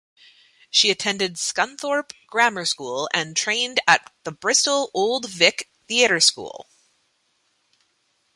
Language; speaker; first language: English; native; English